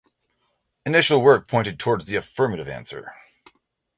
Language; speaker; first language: English; native; English